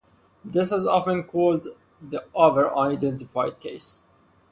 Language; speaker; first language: English; non-native, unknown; Persian